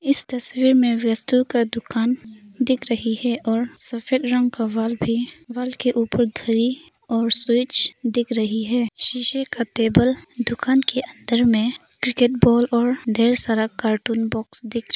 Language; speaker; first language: Hindi; non-native, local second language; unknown